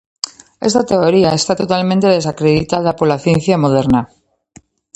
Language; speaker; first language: Galician; native; Galician